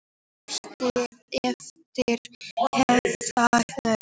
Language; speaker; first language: Icelandic; native; Icelandic